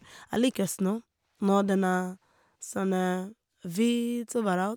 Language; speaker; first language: Norwegian; non-native, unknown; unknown